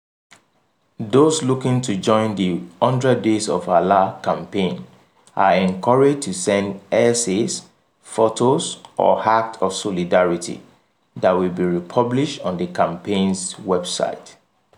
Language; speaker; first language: English; non-native, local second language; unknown